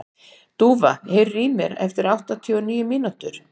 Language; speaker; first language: Icelandic; native; Icelandic